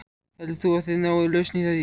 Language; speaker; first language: Icelandic; native; Icelandic